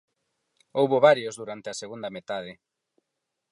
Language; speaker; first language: Galician; non-native, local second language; Spanish